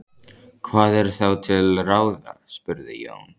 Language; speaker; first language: Icelandic; native; Icelandic